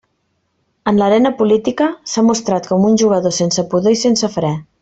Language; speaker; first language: Catalan; native; Catalan